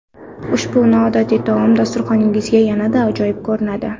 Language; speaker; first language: Uzbek; non-native, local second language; Kara-Kalpak